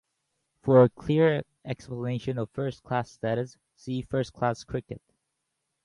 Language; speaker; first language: English; native; English